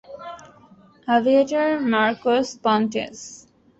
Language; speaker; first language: English; non-native, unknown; Bangla